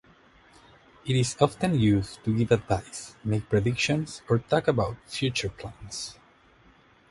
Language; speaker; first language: English; non-native, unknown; Spanish